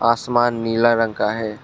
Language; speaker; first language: Hindi; non-native, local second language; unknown